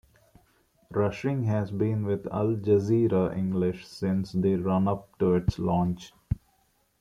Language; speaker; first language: English; non-native, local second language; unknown